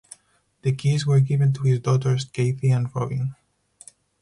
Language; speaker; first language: English; non-native, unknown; Spanish